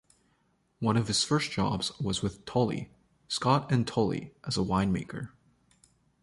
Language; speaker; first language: English; native; English